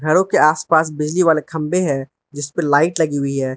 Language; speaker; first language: Hindi; non-native, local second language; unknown